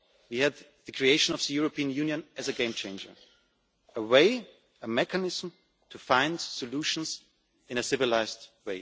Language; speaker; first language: English; non-native, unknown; German